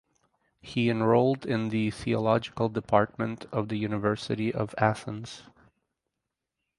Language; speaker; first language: English; native; English